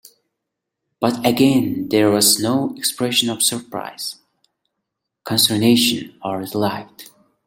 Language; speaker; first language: English; non-native, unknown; Mongolian